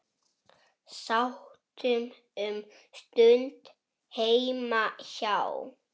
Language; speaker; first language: Icelandic; native; Icelandic